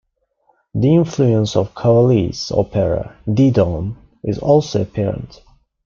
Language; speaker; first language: English; non-native, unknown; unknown